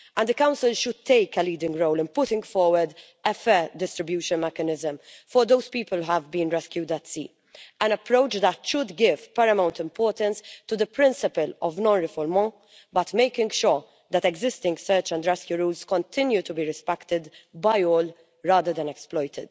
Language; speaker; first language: English; non-native, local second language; Maltese